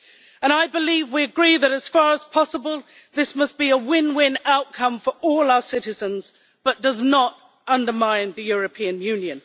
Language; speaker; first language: English; native; English